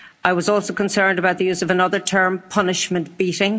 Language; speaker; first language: English; native; English